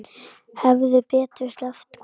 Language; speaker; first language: Icelandic; native; Icelandic